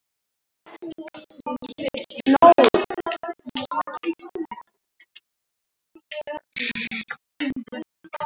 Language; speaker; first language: Icelandic; native; Icelandic